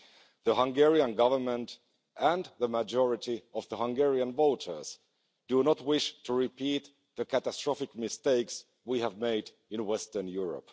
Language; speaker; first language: English; non-native, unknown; Finnish